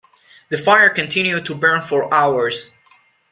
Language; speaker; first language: English; non-native, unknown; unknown